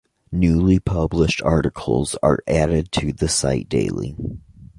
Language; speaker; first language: English; native; English